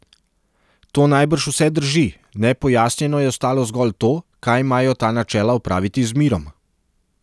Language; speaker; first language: Slovenian; non-native, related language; Serbian